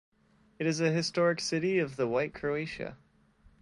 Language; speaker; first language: English; native; English